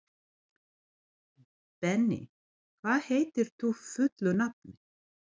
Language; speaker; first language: Icelandic; non-native, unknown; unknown